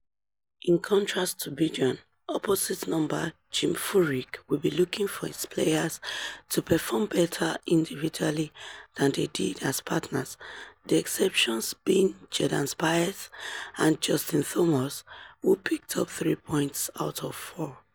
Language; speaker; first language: English; non-native, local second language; Yoruba